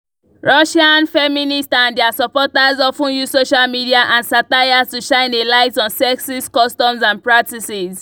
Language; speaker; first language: English; non-native, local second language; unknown